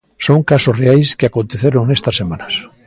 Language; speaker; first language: Galician; native; Galician